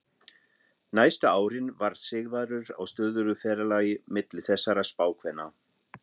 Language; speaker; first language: Icelandic; non-native, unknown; German